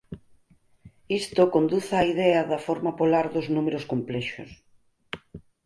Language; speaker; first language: Galician; native; Galician